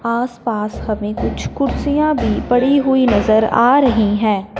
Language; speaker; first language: Hindi; non-native, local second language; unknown